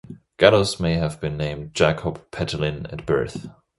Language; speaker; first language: English; non-native, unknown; German